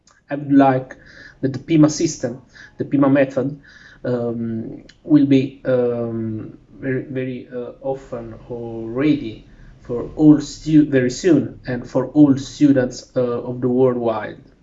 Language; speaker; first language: English; non-native, learner; Italian